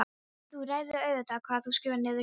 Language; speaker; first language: Icelandic; non-native, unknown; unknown